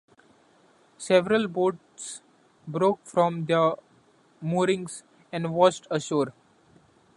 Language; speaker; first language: English; non-native, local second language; Marathi